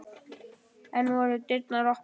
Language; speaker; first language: Icelandic; native; Icelandic